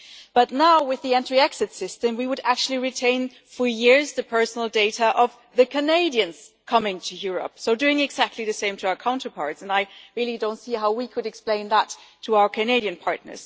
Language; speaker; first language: English; non-native, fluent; German